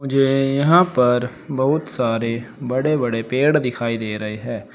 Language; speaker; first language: Hindi; native; Hindi